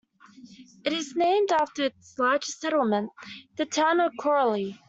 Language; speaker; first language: English; native; English